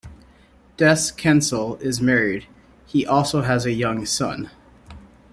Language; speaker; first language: English; native; English